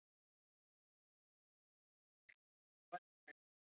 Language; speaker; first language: Icelandic; non-native, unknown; English